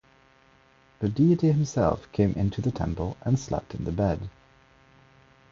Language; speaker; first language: English; non-native, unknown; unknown